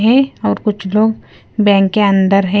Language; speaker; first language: Hindi; non-native, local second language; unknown